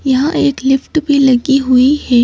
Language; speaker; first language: Hindi; native; Hindi